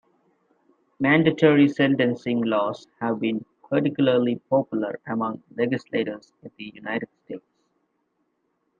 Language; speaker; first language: English; non-native, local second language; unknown